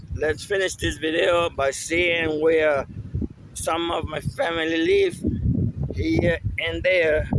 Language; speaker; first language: English; non-native, fluent; Spanish